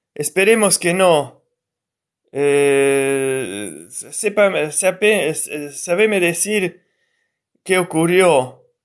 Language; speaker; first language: Spanish; non-native, related language; Italian